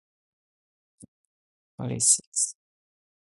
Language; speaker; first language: English; non-native, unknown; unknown